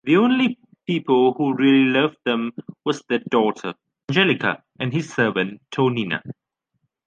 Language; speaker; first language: English; native; English